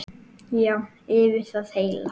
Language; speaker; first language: Icelandic; native; Icelandic